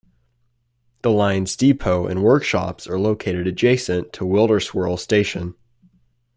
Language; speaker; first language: English; native; English